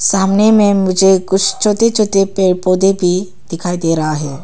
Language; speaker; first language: Hindi; non-native, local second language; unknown